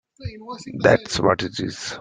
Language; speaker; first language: English; native; English